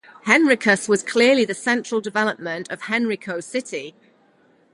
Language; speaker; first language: English; non-native, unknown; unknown